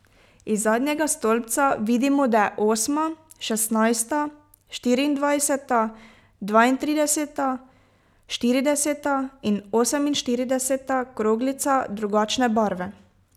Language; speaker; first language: Slovenian; native; Slovenian